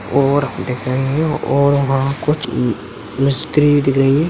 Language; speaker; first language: Hindi; native; Hindi